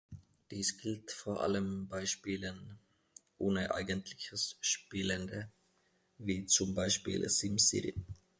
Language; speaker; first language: German; non-native, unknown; Finnish